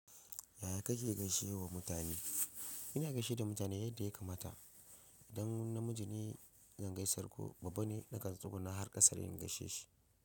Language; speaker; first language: Hausa; non-native, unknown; Yoruba